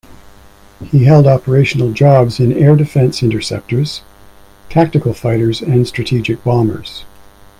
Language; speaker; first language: English; native; English